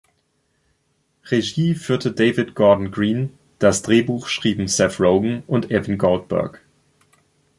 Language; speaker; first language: German; native; German